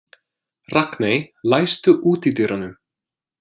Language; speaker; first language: Icelandic; non-native, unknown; English